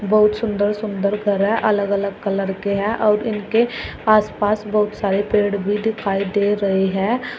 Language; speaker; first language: Hindi; native; Hindi